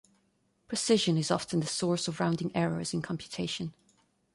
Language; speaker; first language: English; non-native, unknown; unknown